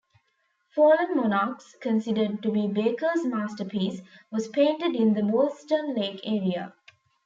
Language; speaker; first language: English; non-native, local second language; Tamil